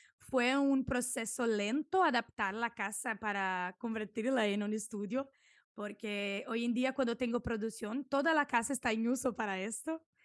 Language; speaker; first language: Spanish; non-native, related language; Portuguese